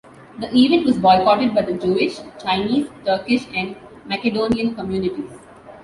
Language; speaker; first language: English; non-native, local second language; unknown